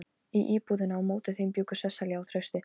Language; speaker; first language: Icelandic; non-native, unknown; Polish